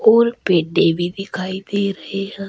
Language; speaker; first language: Hindi; native; Hindi